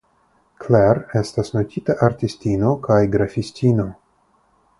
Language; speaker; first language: Esperanto; non-native, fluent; Russian